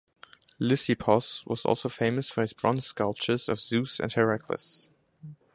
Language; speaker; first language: English; non-native, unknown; German